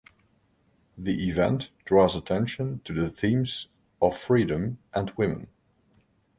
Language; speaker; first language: English; non-native, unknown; Dutch